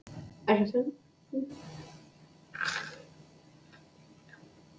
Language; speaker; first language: Icelandic; non-native, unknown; English